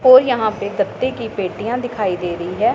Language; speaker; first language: Hindi; non-native, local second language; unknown